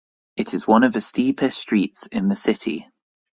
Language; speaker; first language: English; native; English